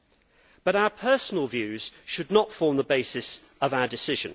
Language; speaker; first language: English; native; English